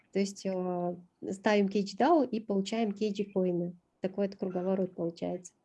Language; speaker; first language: Russian; non-native, local second language; Kyrgyz